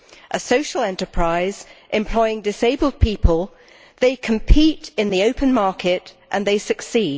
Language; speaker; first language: English; native; English